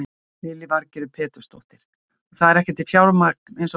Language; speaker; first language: Icelandic; native; Icelandic